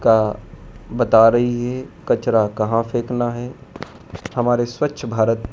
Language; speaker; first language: Hindi; native; Hindi